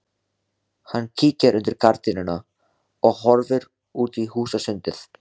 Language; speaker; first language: Icelandic; native; Icelandic